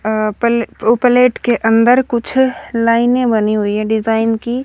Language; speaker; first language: Hindi; native; Hindi